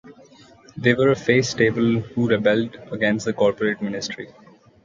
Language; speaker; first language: English; non-native, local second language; Marathi